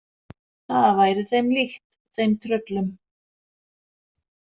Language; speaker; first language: Icelandic; non-native, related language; Danish